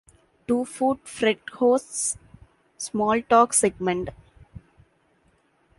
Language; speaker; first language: English; non-native, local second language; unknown